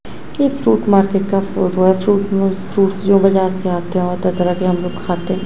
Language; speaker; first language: Hindi; non-native, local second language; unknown